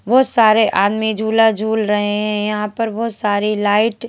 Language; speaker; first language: Hindi; native; Hindi